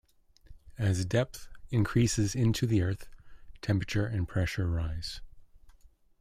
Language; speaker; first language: English; native; English